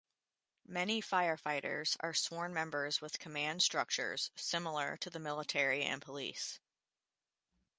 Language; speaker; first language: English; native; English